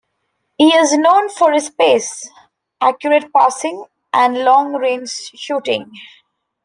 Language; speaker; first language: English; non-native, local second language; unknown